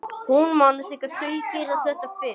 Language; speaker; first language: Icelandic; non-native, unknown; English